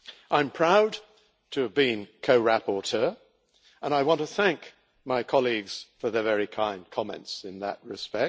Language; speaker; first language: English; native; English